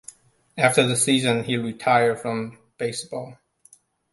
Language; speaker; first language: English; non-native, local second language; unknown